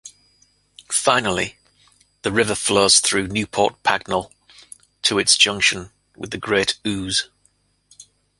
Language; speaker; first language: English; native; English